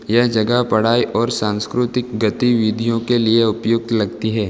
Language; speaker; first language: Hindi; non-native, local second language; Gujarati